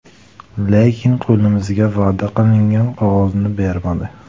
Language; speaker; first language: Uzbek; native; Uzbek